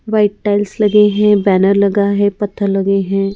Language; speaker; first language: Hindi; native; Hindi